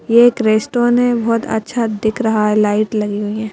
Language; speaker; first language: Hindi; native; Hindi